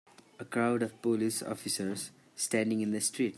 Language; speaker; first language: English; non-native, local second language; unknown